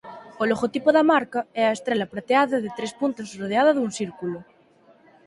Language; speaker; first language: Galician; native; Galician